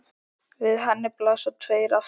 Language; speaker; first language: Icelandic; native; Icelandic